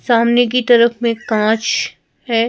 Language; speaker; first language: Hindi; native; Hindi